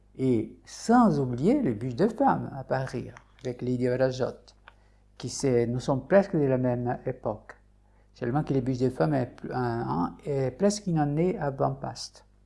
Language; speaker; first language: French; non-native, fluent; Portuguese